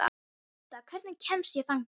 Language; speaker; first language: Icelandic; non-native, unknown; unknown